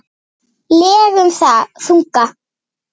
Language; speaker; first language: Icelandic; native; Icelandic